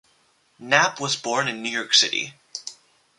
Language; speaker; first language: English; native; English